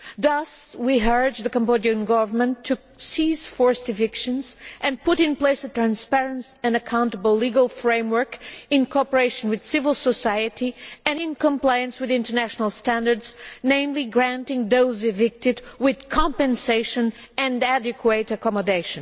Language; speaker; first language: English; non-native, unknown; Portuguese